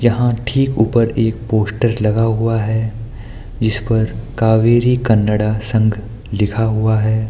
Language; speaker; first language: Hindi; native; Hindi